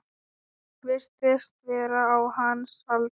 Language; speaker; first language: Icelandic; non-native, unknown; Thai